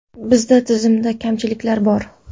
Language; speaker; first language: Uzbek; non-native, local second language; Kara-Kalpak